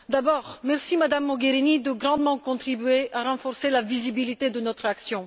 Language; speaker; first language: French; non-native, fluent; Bulgarian